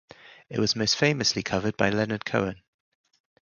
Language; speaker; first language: English; native; English